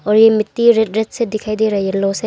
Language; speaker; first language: Hindi; non-native, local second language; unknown